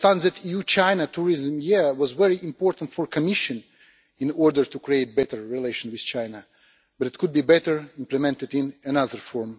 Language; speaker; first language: English; non-native, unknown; Russian